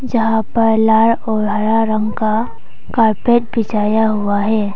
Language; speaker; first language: Hindi; non-native, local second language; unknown